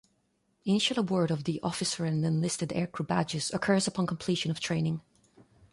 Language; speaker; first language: English; non-native, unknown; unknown